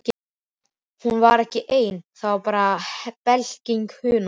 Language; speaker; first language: Icelandic; native; Icelandic